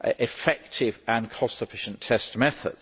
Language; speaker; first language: English; native; English